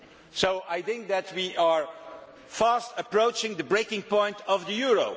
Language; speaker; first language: English; non-native, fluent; Dutch